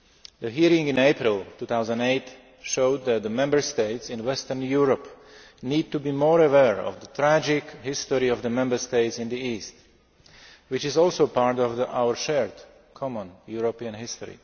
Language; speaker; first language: English; non-native, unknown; Slovak